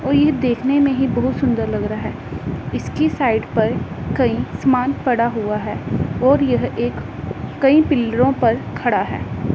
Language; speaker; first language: Hindi; non-native, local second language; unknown